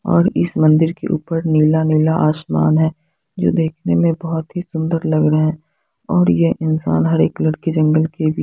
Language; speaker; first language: Hindi; non-native, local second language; Punjabi